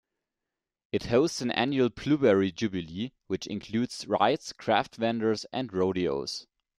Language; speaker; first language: English; non-native, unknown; German